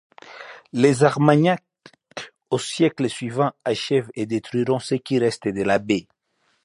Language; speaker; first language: French; non-native, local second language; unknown